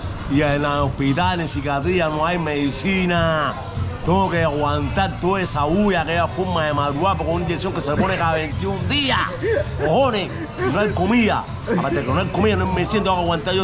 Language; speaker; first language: Spanish; native; Spanish